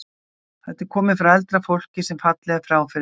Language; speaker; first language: Icelandic; native; Icelandic